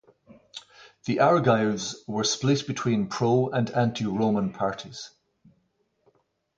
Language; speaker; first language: English; native; English